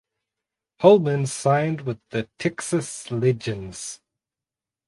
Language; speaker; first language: English; native; English